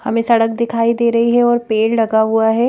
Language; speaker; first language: Hindi; native; Hindi